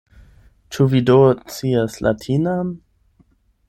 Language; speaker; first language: Esperanto; non-native, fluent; German